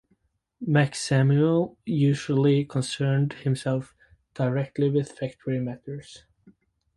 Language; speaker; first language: English; native; English